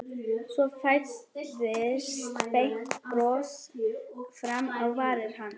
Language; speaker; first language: Icelandic; non-native, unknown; German